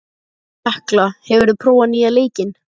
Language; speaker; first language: Icelandic; native; Icelandic